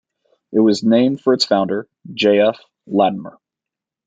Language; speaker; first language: English; native; English